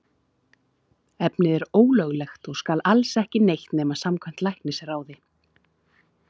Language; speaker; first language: Icelandic; native; Icelandic